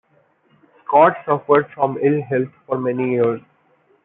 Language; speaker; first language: English; non-native, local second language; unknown